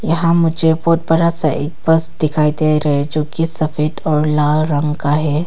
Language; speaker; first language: Hindi; non-native, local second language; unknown